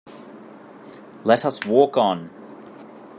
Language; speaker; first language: English; native; English